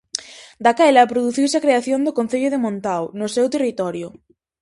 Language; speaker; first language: Galician; native; Galician